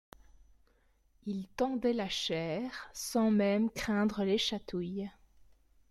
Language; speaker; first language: French; native; French